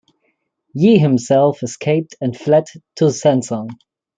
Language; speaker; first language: English; non-native, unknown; German